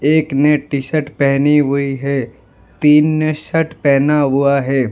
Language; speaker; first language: Hindi; non-native, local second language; Gujarati